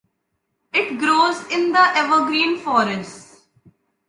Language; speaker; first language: English; non-native, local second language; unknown